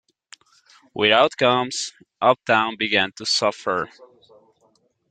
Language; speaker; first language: English; non-native, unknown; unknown